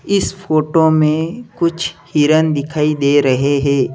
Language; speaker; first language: Hindi; native; Hindi